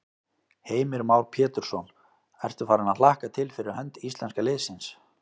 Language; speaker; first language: Icelandic; native; Icelandic